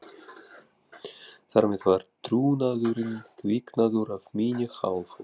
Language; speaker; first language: Icelandic; non-native, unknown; Russian